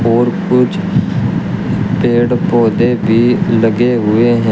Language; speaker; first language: Hindi; native; Hindi